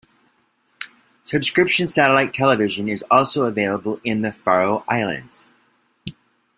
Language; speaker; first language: English; native; English